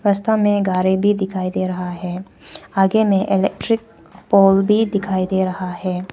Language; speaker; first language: Hindi; non-native, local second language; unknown